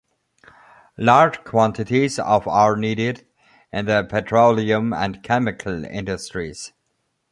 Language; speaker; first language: English; non-native, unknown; German